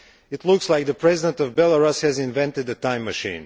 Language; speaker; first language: English; non-native, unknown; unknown